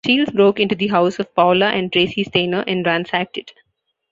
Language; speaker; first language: English; non-native, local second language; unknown